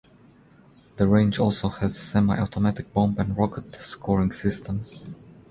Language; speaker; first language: English; non-native, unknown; Croatian